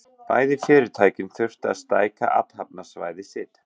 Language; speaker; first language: Icelandic; non-native, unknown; German